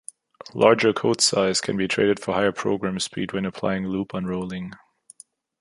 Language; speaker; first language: English; non-native, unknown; German